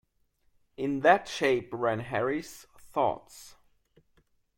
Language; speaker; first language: English; non-native, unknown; German